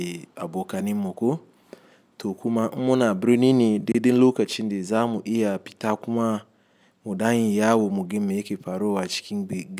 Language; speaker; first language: Hausa; non-native, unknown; Igbo